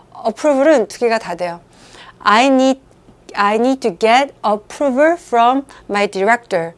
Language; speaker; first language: English; non-native, fluent; Korean